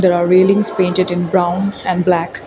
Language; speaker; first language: English; non-native, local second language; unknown